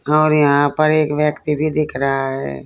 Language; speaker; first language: Hindi; native; Hindi